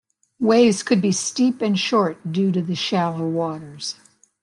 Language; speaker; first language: English; native; English